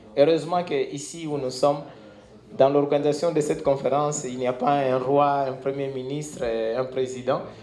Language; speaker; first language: French; non-native, local second language; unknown